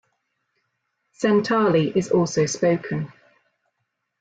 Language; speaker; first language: English; native; English